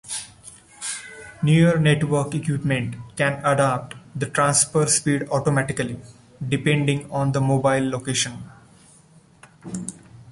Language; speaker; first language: English; non-native, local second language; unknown